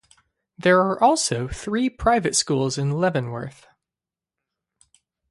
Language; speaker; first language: English; native; English